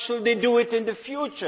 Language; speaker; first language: English; non-native, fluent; Dutch